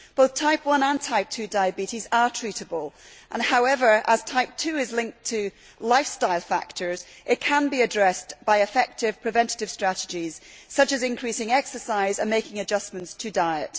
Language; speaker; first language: English; native; English